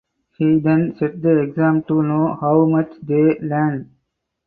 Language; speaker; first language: English; non-native, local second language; Tamil